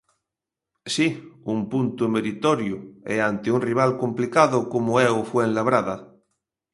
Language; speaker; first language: Galician; native; Galician